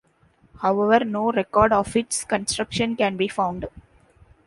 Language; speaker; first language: English; non-native, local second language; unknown